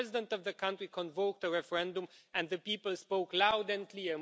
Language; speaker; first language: English; non-native, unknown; Romanian